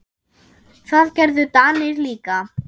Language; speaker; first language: Icelandic; non-native, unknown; German